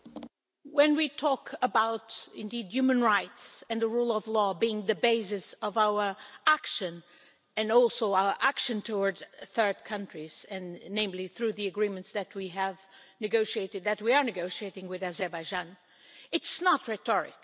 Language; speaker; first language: English; non-native, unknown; Portuguese